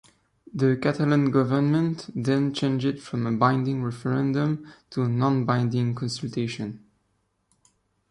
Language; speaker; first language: English; non-native, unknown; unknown